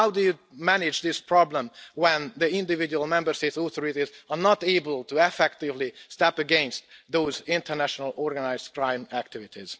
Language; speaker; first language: English; non-native, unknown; Hungarian